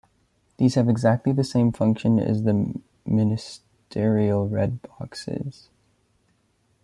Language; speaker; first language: English; native; English